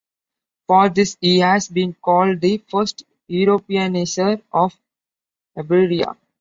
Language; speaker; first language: English; non-native, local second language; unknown